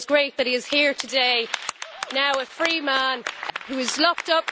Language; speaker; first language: English; native; English